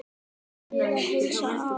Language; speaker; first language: Icelandic; native; Icelandic